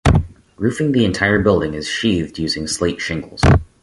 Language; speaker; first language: English; native; English